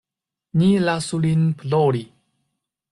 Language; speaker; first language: Esperanto; non-native, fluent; Chinese